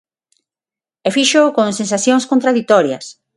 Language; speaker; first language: Galician; non-native, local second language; Spanish